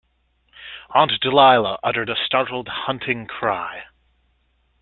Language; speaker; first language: English; native; English